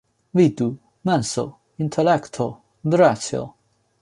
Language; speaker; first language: Esperanto; non-native, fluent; Chinese